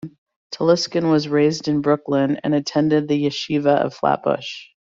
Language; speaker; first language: English; native; English